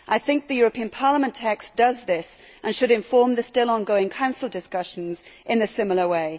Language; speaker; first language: English; native; English